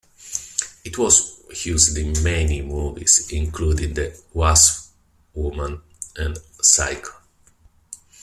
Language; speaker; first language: English; non-native, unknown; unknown